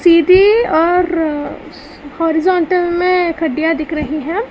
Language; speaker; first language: Hindi; non-native, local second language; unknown